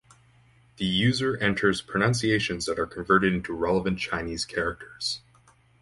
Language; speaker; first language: English; native; English